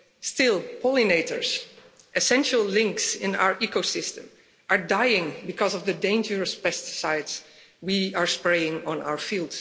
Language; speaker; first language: English; non-native, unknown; Dutch